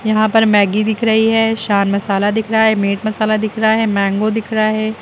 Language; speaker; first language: Hindi; native; Hindi